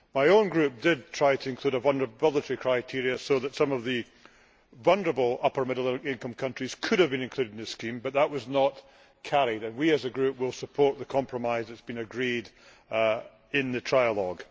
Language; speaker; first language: English; native; English